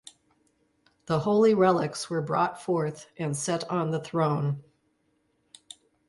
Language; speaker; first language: English; native; English